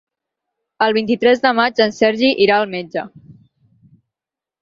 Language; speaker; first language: Catalan; native; Catalan